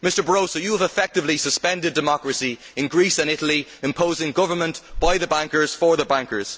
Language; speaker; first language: English; native; English